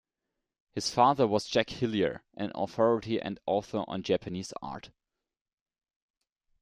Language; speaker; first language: English; non-native, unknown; German